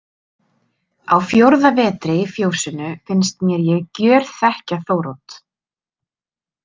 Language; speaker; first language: Icelandic; native; Icelandic